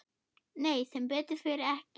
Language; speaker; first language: Icelandic; non-native, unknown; German